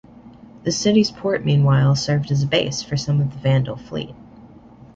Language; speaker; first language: English; native; English